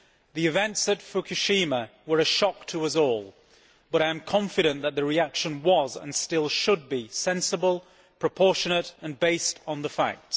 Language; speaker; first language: English; native; English